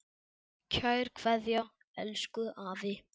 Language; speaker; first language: Icelandic; native; Icelandic